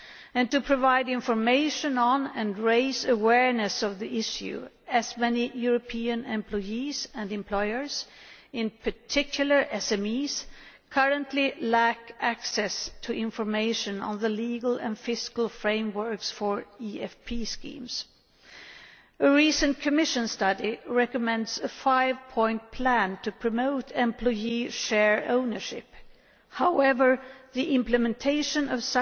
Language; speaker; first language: English; non-native, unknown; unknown